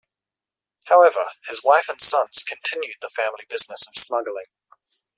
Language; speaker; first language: English; native; English